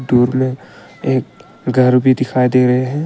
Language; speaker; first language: Hindi; non-native, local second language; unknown